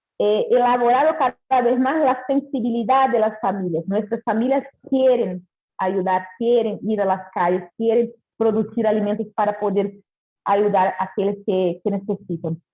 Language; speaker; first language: Spanish; non-native, related language; Portuguese